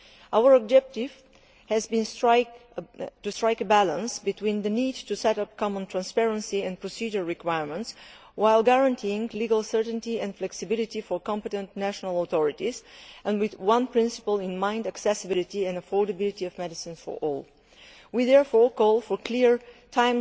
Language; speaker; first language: English; non-native, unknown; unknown